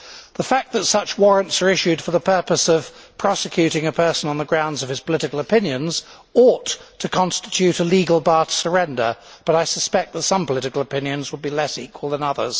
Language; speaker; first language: English; native; English